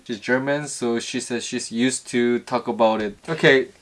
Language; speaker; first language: English; non-native, fluent; Korean